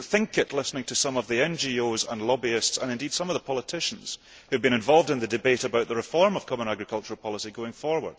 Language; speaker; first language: English; early bilingual, heritage; English